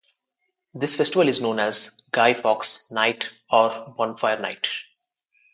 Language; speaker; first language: English; non-native, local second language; Telugu